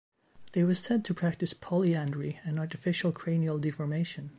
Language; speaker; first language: English; native; English